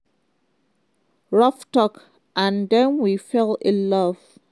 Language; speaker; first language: English; non-native, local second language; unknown